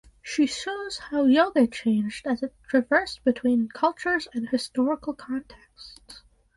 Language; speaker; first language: English; native; English